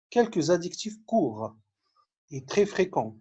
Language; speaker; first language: French; non-native, fluent; Arabic